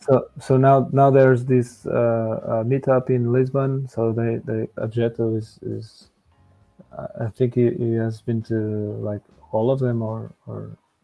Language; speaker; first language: English; non-native, fluent; Portuguese